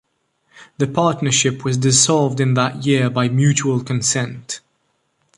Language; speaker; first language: English; non-native, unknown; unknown